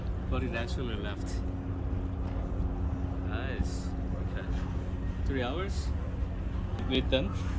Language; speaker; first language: English; non-native, fluent; Korean